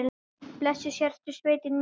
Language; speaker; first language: Icelandic; native; Icelandic